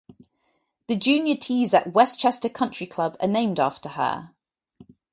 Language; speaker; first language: English; native; English